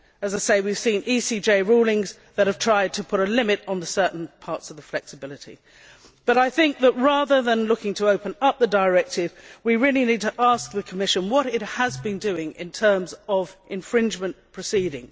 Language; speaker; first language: English; native; English